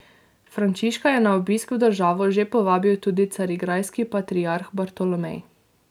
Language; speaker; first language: Slovenian; native; Slovenian